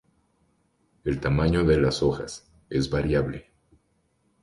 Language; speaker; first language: Spanish; native; Spanish